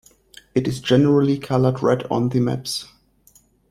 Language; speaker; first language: English; non-native, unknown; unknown